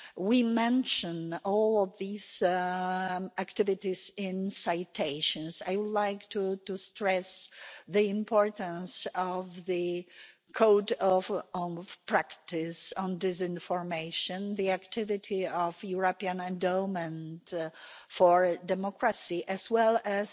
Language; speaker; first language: English; non-native, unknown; Polish